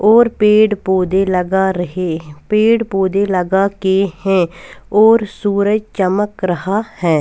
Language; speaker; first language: Hindi; non-native, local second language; Punjabi